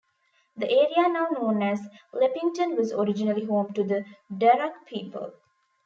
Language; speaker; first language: English; non-native, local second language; Tamil